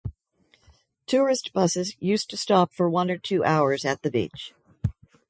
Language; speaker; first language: English; native; English